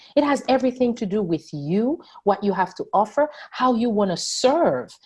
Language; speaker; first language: English; non-native, fluent; Haitian Creole